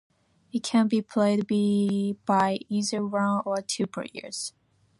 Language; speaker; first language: English; non-native, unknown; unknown